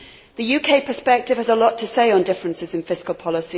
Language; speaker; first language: English; native; English